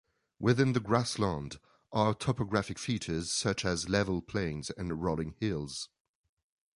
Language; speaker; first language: English; non-native, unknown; French